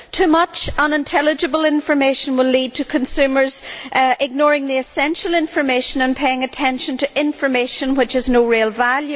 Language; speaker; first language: English; native; English